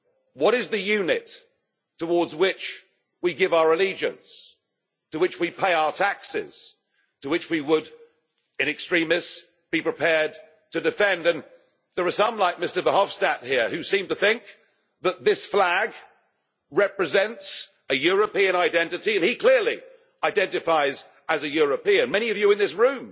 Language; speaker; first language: English; native; English